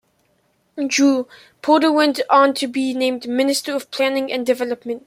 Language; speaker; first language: English; native; English